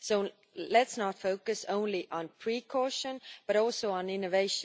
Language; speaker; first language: English; non-native, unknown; Estonian